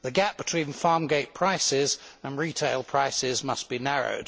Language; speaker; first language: English; native; English